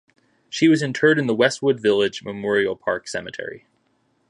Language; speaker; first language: English; native; English